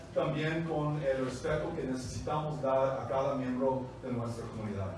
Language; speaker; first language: Spanish; non-native, fluent; English